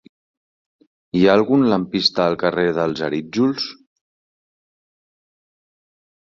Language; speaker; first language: Catalan; native; Catalan